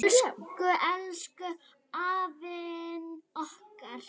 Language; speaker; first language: Icelandic; native; Icelandic